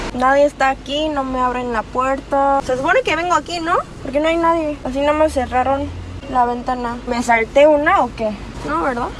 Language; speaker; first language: Spanish; early bilingual, other home language; Korean